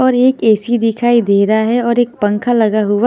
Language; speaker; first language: Hindi; non-native, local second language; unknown